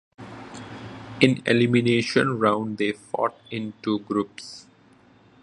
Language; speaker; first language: English; non-native, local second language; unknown